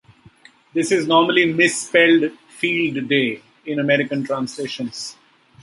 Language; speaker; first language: English; non-native, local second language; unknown